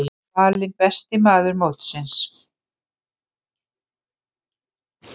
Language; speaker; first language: Icelandic; native; Icelandic